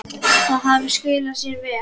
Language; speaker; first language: Icelandic; native; Icelandic